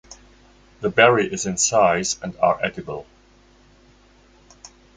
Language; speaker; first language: English; non-native, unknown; German